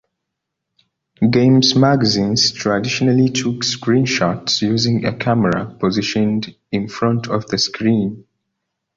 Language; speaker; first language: English; non-native, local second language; Hausa